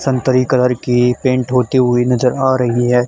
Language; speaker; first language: Hindi; native; Hindi